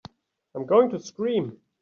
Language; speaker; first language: English; native; English